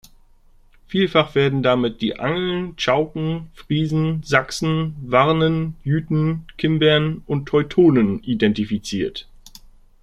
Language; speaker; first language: German; native; German